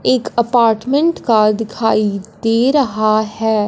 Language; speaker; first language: Hindi; non-native, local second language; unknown